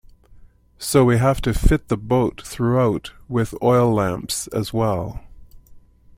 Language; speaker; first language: English; native; English